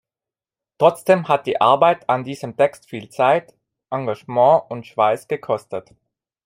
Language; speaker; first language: German; non-native, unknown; Italian